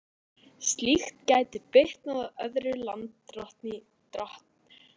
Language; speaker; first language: Icelandic; native; Icelandic